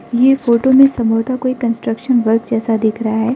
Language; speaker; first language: Hindi; non-native, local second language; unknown